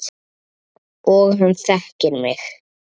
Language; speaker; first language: Icelandic; native; Icelandic